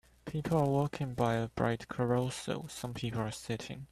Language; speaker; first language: English; native; English